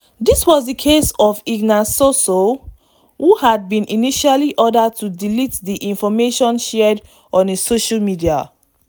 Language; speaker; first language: English; non-native, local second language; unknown